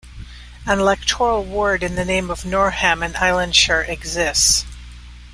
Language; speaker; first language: English; native; English